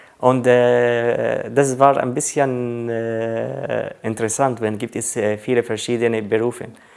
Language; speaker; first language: German; non-native, learner; Arabic